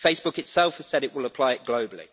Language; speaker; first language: English; native; English